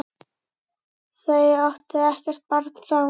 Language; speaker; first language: Icelandic; native; Icelandic